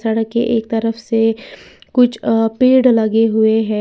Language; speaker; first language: Hindi; native; Hindi